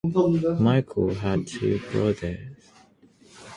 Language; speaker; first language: English; native; English